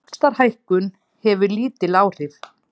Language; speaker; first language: Icelandic; native; Icelandic